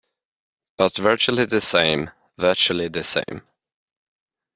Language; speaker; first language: English; native; English